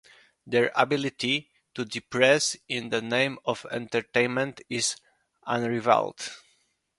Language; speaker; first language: English; non-native, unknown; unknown